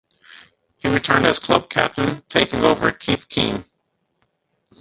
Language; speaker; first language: English; native; English